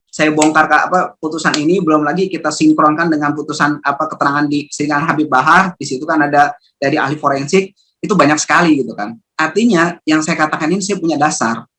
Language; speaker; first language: Indonesian; native; Indonesian